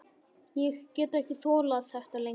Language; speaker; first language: Icelandic; native; Icelandic